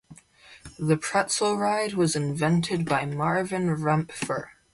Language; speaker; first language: English; native; English